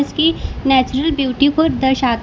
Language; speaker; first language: Hindi; native; Hindi